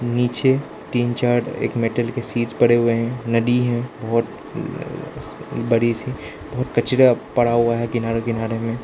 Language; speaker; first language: Hindi; non-native, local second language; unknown